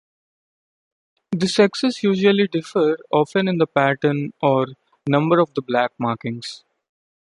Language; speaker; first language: English; non-native, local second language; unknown